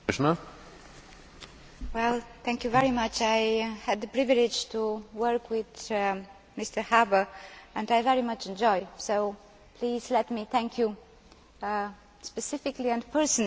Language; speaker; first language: English; non-native, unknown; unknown